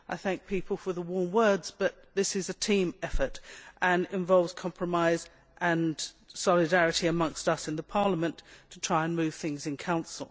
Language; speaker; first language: English; native; English